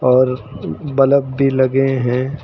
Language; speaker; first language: Hindi; native; Hindi